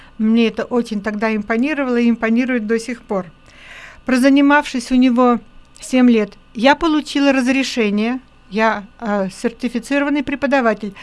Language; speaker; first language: Russian; native; Russian